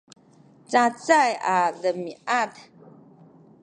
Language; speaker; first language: Sakizaya; non-native, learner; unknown